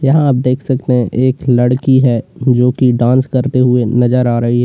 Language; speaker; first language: Hindi; native; Hindi